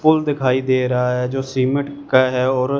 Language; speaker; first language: Hindi; non-native, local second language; Punjabi